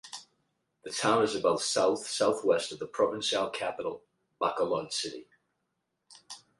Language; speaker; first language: English; native; English